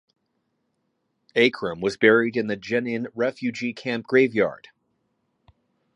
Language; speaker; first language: English; native; English